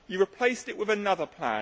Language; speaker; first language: English; native; English